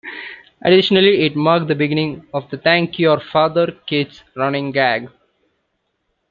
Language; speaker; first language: English; non-native, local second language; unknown